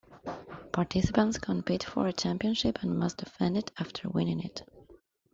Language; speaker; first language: English; non-native, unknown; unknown